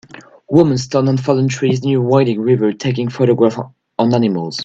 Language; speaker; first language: English; non-native, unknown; French